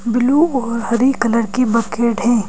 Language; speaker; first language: Hindi; native; Hindi